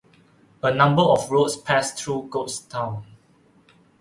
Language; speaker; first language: English; non-native, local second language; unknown